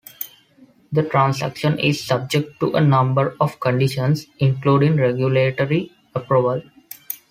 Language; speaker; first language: English; non-native, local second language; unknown